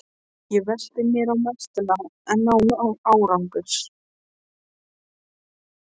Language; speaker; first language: Icelandic; non-native, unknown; Polish